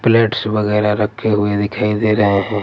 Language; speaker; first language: Hindi; non-native, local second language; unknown